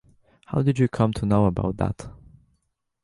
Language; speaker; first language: English; native; English